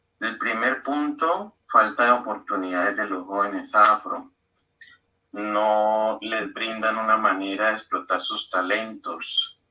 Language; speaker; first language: Spanish; native; Spanish